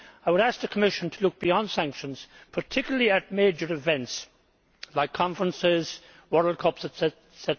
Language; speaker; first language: English; native; English